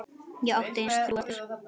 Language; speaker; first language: Icelandic; native; Icelandic